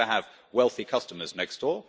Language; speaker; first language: English; native; English